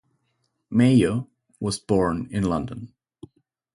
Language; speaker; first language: English; non-native, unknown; Spanish